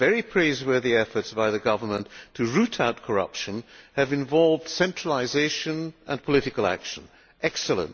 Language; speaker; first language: English; non-native, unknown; Hungarian